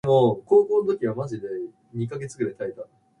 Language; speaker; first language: English; non-native, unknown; Japanese